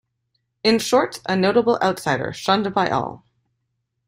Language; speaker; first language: English; native; English